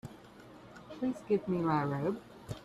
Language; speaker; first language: English; native; English